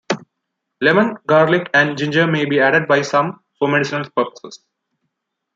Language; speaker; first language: English; non-native, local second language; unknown